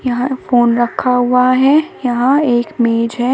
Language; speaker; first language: Hindi; native; Hindi